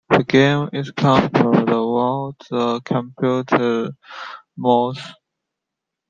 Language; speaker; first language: English; non-native, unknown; Chinese